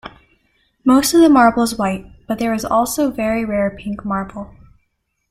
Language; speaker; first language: English; native; English